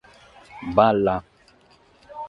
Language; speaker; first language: Sardinian; non-native, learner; Catalan